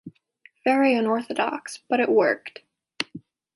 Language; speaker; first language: English; native; English